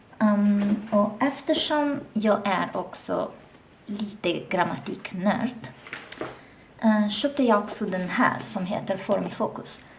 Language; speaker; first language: Swedish; non-native, learner; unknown